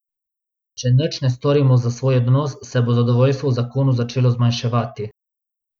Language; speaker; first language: Slovenian; non-native, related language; Bosnian